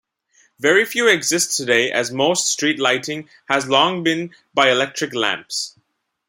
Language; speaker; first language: English; non-native, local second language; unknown